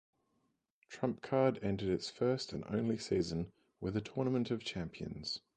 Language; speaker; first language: English; native; English